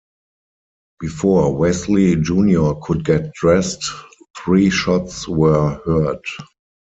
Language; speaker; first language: English; non-native, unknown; German